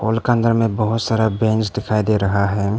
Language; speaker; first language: Hindi; non-native, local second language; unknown